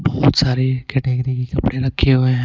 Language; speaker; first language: Hindi; non-native, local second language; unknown